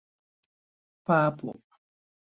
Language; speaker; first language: Esperanto; non-native, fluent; Chinese